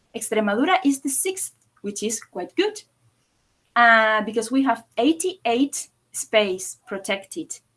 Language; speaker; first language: English; non-native, fluent; Spanish